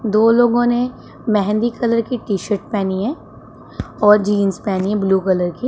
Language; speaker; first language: Hindi; non-native, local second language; Punjabi